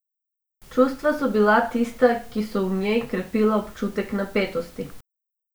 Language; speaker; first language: Slovenian; non-native, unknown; Macedonian